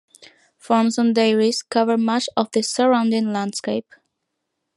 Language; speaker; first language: English; non-native, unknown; Spanish